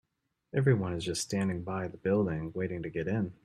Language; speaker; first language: English; native; English